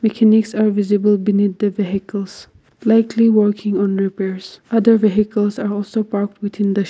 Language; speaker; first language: English; non-native, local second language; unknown